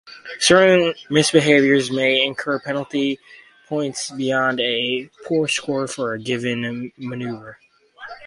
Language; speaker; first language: English; native; English